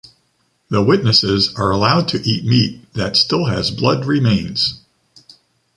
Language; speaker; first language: English; native; English